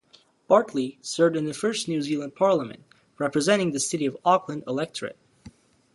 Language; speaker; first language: English; native; English